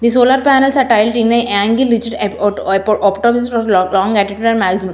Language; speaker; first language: English; non-native, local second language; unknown